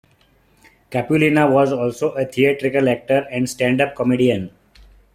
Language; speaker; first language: English; non-native, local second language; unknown